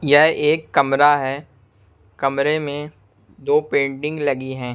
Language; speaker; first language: Hindi; non-native, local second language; Punjabi